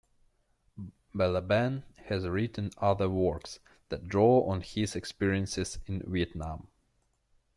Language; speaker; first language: English; non-native, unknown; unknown